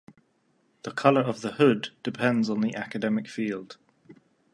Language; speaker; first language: English; native; English